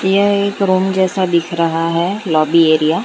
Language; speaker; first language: Hindi; non-native, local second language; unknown